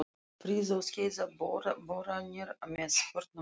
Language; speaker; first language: Icelandic; non-native, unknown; Russian